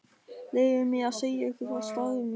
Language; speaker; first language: Icelandic; non-native, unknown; German